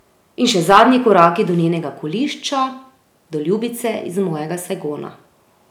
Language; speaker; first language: Slovenian; native; Slovenian